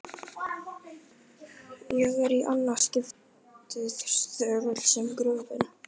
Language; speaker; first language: Icelandic; native; Icelandic